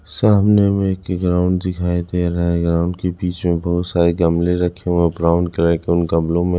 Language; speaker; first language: Hindi; non-native, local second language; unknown